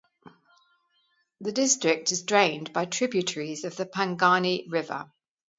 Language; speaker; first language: English; native; English